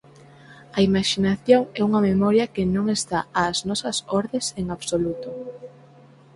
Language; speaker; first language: Galician; non-native, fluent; Spanish